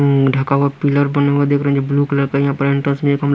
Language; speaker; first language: Hindi; non-native, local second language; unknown